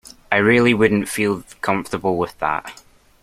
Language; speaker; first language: English; native; English